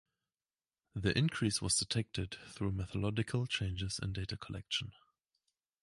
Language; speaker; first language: English; native; English